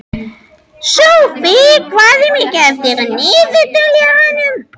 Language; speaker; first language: Icelandic; non-native, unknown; French